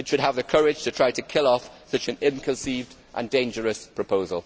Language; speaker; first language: English; native; English